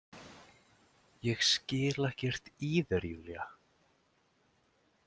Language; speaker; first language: Icelandic; native; Icelandic